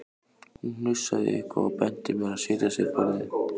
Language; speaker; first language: Icelandic; native; Icelandic